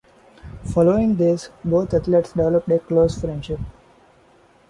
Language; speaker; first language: English; non-native, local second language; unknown